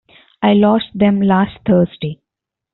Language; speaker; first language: English; non-native, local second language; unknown